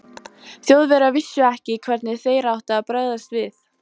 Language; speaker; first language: Icelandic; native; Icelandic